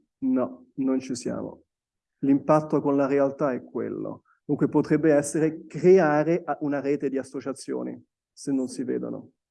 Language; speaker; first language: Italian; non-native, fluent; French